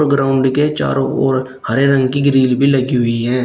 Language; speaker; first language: Hindi; native; Hindi